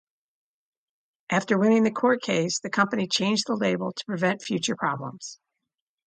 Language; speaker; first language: English; native; English